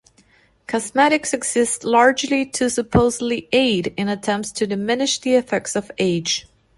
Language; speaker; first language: English; non-native, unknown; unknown